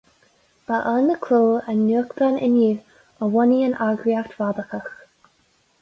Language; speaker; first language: Irish; non-native, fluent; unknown